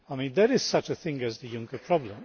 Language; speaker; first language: English; non-native, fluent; Polish